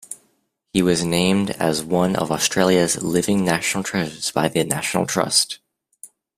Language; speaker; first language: English; native; English